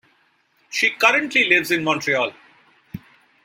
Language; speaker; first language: English; non-native, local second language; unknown